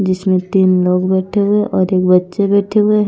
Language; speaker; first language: Hindi; non-native, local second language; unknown